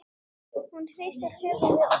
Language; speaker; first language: Icelandic; native; Icelandic